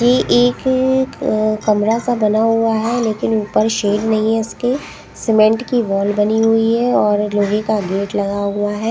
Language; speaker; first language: Hindi; non-native, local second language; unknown